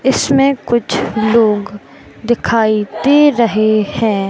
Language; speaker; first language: Hindi; native; Hindi